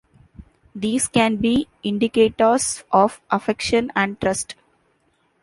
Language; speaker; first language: English; non-native, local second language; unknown